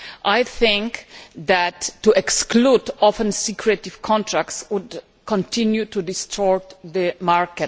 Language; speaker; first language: English; non-native, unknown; Polish